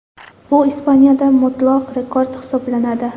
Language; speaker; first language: Uzbek; non-native, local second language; Kara-Kalpak